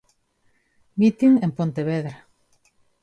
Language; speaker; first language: Galician; non-native, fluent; Spanish